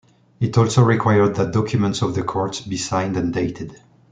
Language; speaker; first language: English; non-native, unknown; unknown